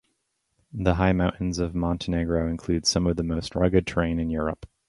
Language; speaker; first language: English; native; English